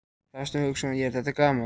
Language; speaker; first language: Icelandic; native; Icelandic